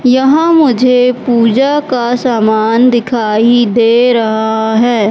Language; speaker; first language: Hindi; native; Hindi